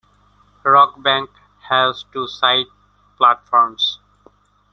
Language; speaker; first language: English; non-native, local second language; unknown